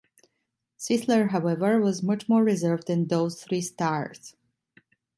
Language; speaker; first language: English; non-native, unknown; Italian